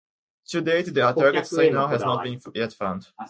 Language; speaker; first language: English; native; English